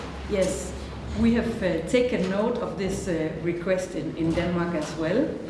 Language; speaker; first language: English; non-native, fluent; Danish